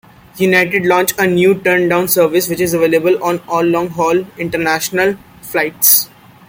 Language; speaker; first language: English; non-native, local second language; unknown